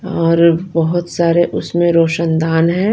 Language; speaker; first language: Hindi; non-native, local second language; Punjabi